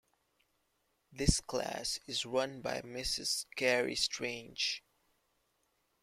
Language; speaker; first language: English; native; English